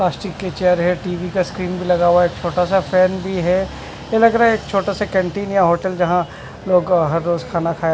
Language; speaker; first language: Hindi; non-native, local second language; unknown